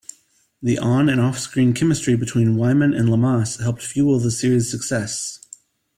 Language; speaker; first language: English; native; English